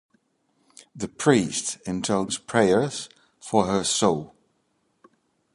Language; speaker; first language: English; native; English